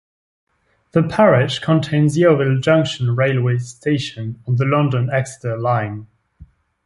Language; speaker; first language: English; non-native, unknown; French